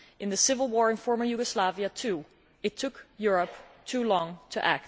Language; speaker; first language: English; non-native, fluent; Dutch